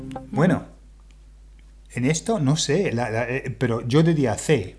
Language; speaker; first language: Spanish; non-native, fluent; English